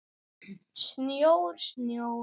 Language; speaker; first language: Icelandic; native; Icelandic